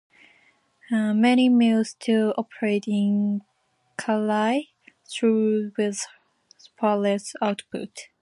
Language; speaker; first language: English; non-native, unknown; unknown